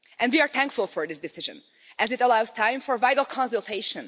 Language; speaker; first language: English; non-native, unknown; Hungarian